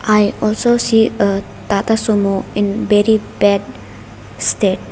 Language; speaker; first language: English; non-native, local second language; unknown